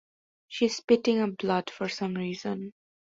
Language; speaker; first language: English; non-native, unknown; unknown